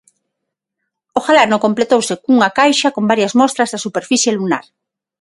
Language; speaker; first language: Galician; non-native, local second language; Spanish